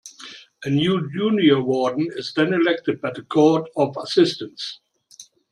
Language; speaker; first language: English; non-native, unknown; German